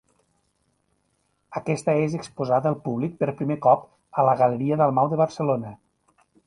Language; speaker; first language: Catalan; native; Catalan